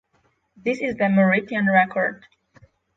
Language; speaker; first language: English; non-native, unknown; Polish